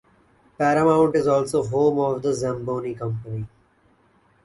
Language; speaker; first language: English; non-native, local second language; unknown